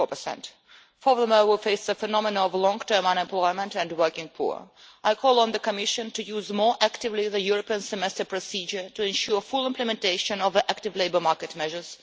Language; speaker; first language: English; non-native, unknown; Russian